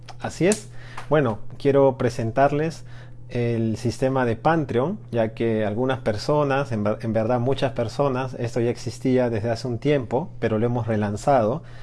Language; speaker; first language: Spanish; native; Spanish